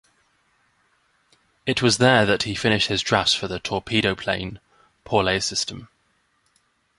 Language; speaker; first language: English; native; English